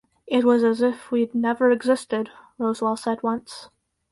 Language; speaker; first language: English; native; English